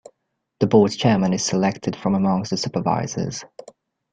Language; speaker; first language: English; native; English